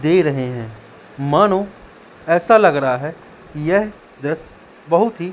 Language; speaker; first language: Hindi; native; Hindi